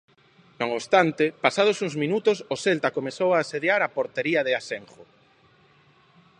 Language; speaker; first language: Galician; non-native, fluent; Spanish